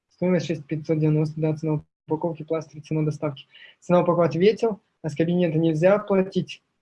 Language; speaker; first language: Russian; native; Russian